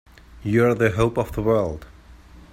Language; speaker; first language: English; native; English